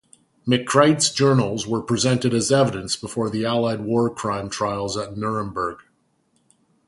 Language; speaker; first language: English; native; English